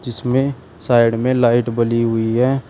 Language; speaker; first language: Hindi; native; Hindi